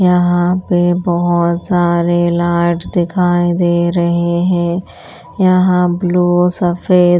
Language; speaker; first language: Hindi; non-native, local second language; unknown